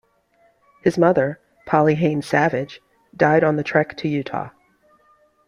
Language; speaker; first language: English; native; English